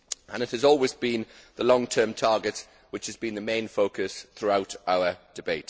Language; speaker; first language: English; native; English